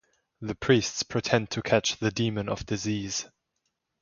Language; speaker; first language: English; non-native, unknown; German